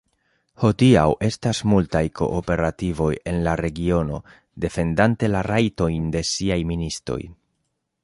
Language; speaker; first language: Esperanto; non-native, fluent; Spanish